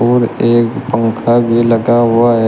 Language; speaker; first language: Hindi; native; Hindi